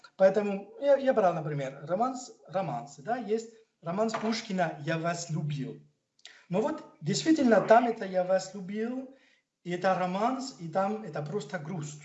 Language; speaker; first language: Russian; non-native, fluent; French